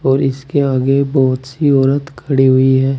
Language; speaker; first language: Hindi; native; Hindi